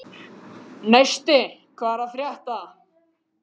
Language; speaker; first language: Icelandic; native; Icelandic